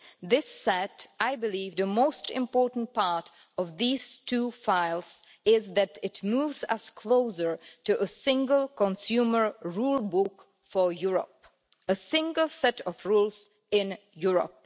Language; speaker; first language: English; non-native, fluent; Czech